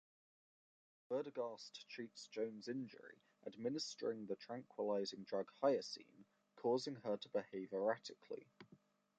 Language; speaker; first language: English; native; English